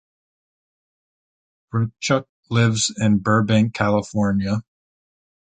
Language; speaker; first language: English; native; English